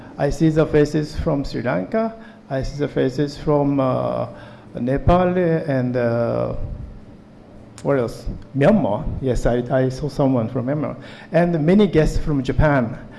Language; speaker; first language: English; non-native, fluent; Japanese